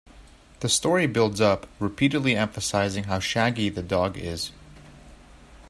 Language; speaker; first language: English; native; English